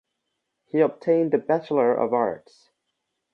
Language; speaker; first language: English; non-native, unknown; Bangla